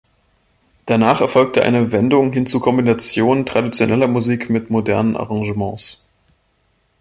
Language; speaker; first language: German; native; German